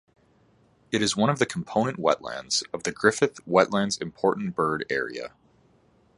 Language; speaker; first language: English; native; English